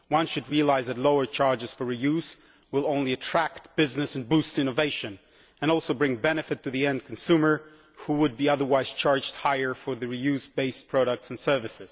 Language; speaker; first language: English; non-native, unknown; Polish